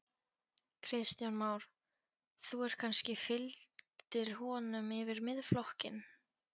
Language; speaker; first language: Icelandic; non-native, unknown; Polish